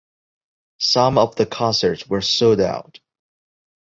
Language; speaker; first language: English; non-native, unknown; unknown